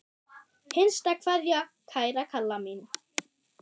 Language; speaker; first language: Icelandic; non-native, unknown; German